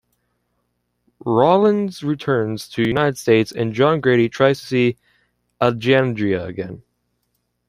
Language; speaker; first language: English; native; English